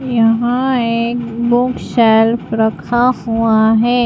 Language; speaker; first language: Hindi; native; Hindi